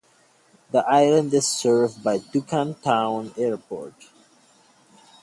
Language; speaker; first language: English; native; English